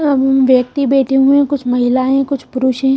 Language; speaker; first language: Hindi; non-native, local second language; Punjabi